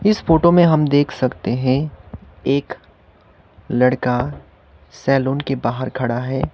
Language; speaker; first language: Hindi; non-native, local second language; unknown